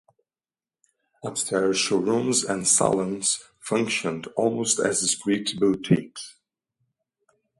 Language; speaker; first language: English; non-native, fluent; Portuguese